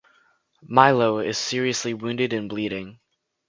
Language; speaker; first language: English; native; English